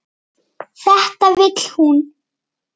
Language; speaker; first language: Icelandic; native; Icelandic